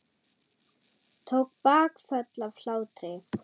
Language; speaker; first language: Icelandic; non-native, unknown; German